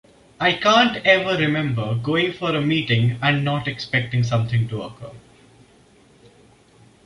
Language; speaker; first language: English; non-native, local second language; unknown